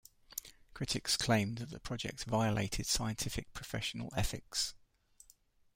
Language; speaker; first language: English; native; English